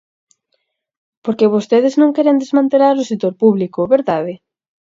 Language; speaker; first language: Galician; native; Galician